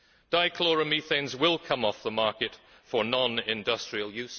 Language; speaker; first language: English; native; English